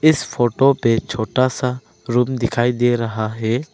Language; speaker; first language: Hindi; early bilingual, other home language; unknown